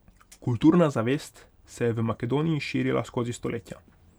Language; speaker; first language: Slovenian; non-native, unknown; Hungarian